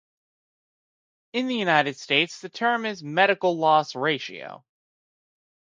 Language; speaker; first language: English; native; English